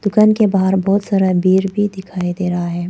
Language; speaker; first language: Hindi; non-native, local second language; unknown